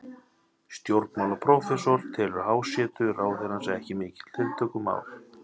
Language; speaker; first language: Icelandic; native; Icelandic